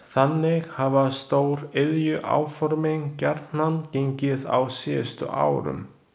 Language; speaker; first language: Icelandic; non-native, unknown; Chinese